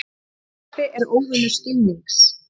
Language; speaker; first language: Icelandic; native; Icelandic